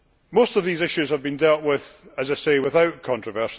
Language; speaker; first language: English; native; English